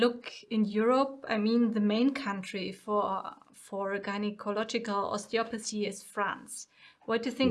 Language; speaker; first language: English; non-native, fluent; German